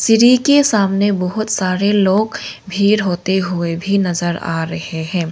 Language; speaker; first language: Hindi; non-native, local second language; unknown